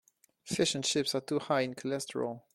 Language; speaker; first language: English; non-native, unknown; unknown